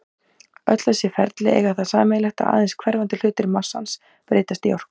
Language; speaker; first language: Icelandic; native; Icelandic